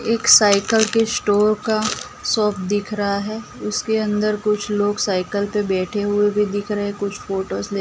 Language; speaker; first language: Hindi; non-native, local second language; Gujarati